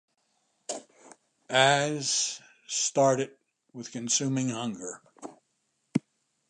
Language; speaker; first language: English; native; English